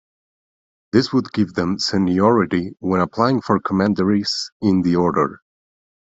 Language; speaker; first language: English; non-native, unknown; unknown